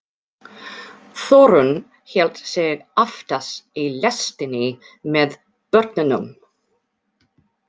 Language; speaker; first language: Icelandic; non-native, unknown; English